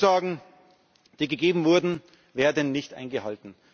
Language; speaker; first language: German; native; German